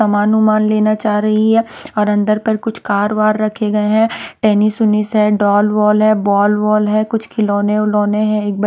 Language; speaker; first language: Hindi; non-native, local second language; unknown